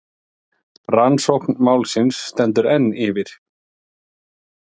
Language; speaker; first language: Icelandic; native; Icelandic